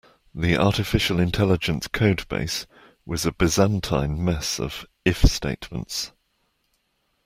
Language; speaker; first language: English; native; English